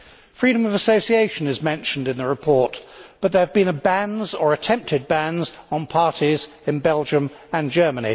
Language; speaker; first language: English; native; English